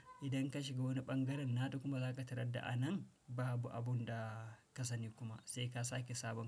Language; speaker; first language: Hausa; non-native, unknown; Fula